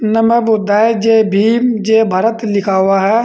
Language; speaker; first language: Hindi; native; Hindi